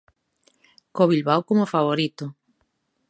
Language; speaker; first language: Galician; native; Galician